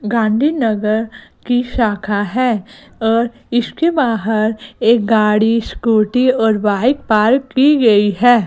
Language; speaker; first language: Hindi; non-native, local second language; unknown